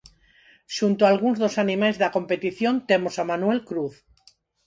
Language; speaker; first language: Galician; non-native, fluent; Spanish